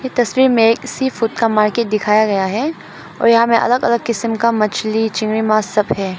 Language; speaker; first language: Hindi; non-native, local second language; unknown